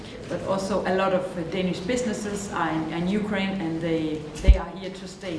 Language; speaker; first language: English; non-native, fluent; Danish